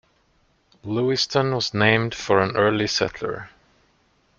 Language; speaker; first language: English; non-native, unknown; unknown